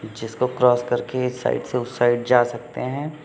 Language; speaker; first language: Hindi; native; Hindi